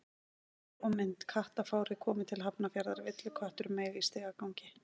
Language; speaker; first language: Icelandic; native; Icelandic